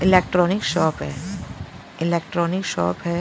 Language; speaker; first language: Hindi; non-native, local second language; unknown